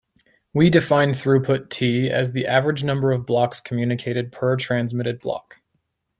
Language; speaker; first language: English; native; English